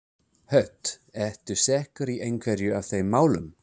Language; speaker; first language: Icelandic; non-native, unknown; English